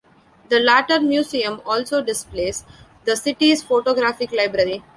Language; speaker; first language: English; non-native, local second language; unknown